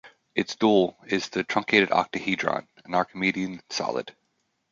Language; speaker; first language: English; native; English